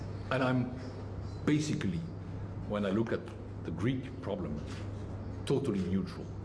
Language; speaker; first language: English; non-native, fluent; French